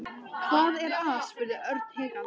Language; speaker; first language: Icelandic; native; Icelandic